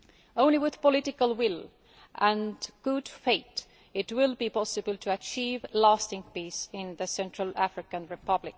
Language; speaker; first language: English; non-native, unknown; Estonian